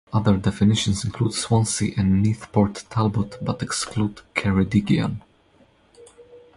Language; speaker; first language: English; non-native, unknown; Croatian